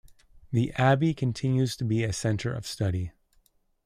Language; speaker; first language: English; native; English